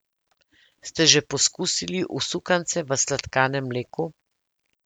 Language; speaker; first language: Slovenian; native; Slovenian